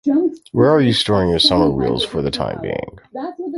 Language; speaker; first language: English; native; English